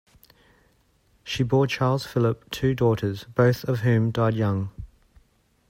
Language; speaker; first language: English; native; English